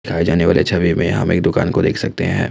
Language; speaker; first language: Hindi; non-native, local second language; Assamese